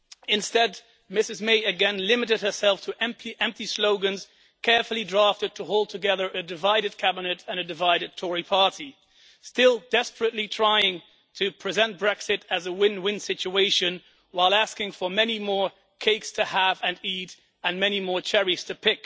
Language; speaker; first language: English; non-native, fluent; Dutch